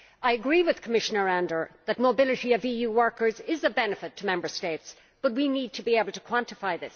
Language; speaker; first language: English; native; English